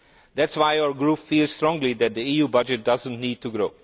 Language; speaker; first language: English; non-native, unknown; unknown